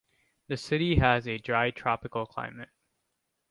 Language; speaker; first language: English; native; English